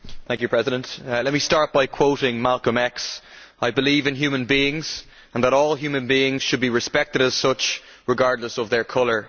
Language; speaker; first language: English; native; English